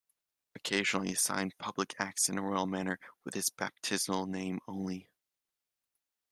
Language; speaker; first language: English; native; English